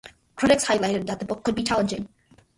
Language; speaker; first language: English; early bilingual, other home language; Malayalam